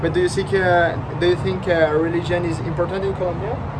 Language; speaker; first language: English; non-native, learner; Spanish